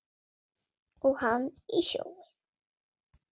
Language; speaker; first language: Icelandic; non-native, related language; Swedish